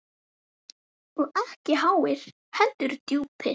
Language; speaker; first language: Icelandic; native; Icelandic